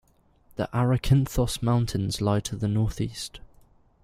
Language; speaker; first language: English; native; English